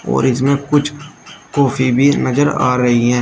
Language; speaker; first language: Hindi; native; Hindi